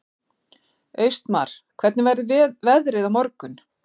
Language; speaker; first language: Icelandic; native; Icelandic